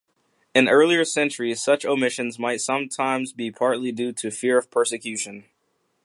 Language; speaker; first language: English; native; English